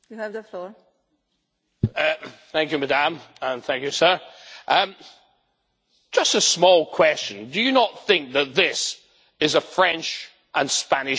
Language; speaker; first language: English; native; English